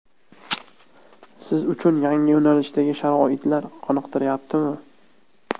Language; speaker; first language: Uzbek; native; Uzbek